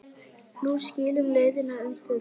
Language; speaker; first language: Icelandic; native; Icelandic